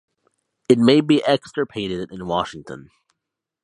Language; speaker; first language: English; native; English